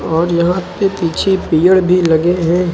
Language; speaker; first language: Hindi; native; Hindi